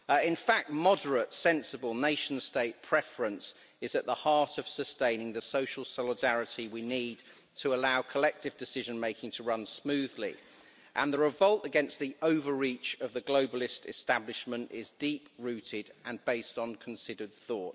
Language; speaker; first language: English; native; English